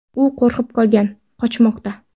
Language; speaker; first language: Uzbek; non-native, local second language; Kara-Kalpak